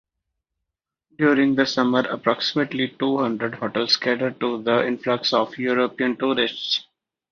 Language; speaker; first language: English; non-native, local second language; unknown